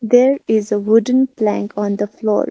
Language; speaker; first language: English; non-native, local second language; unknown